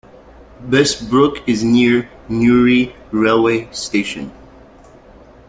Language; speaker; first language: English; native; English